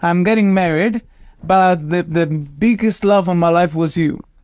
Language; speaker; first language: English; non-native, fluent; Italian